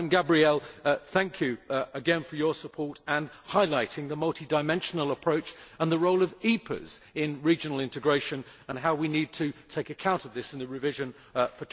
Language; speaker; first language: English; native; English